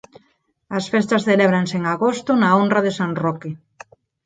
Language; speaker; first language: Galician; non-native, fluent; Spanish